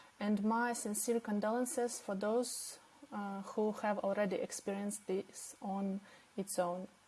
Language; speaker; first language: English; non-native, fluent; Ukrainian